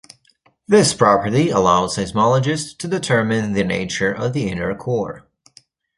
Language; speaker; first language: English; native; English